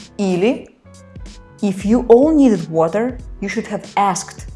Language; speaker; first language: English; non-native, fluent; Russian